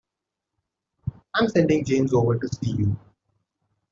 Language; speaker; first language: English; non-native, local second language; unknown